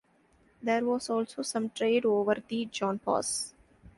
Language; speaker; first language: English; non-native, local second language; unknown